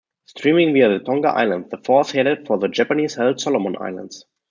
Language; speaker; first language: English; non-native, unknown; German